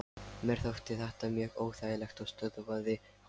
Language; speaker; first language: Icelandic; non-native, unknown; Lithuanian